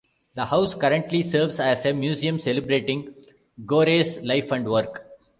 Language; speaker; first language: English; non-native, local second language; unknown